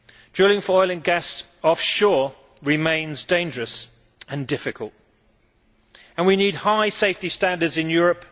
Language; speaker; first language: English; native; English